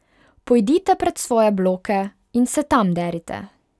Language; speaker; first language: Slovenian; non-native, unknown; Hungarian